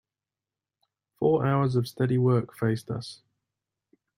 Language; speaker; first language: English; native; English